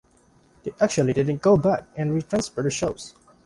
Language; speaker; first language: English; non-native, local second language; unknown